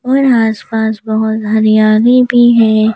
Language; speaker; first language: Hindi; native; Hindi